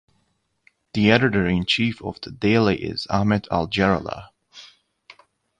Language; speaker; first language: English; native; English